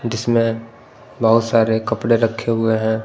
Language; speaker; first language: Hindi; non-native, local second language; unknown